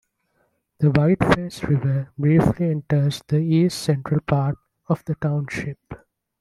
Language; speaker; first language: English; non-native, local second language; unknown